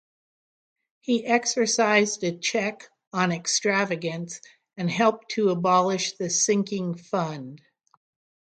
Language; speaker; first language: English; native; English